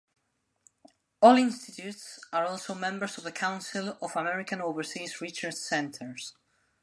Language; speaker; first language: English; non-native, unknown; Spanish